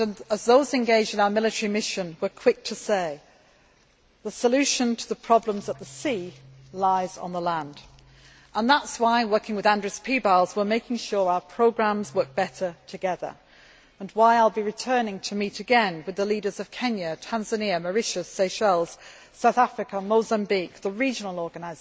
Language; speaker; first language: English; native; English